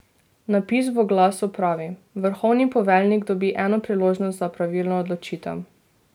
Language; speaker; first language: Slovenian; native; Slovenian